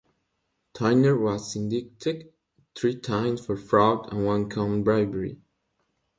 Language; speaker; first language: English; native; English